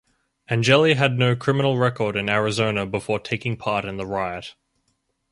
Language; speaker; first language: English; native; English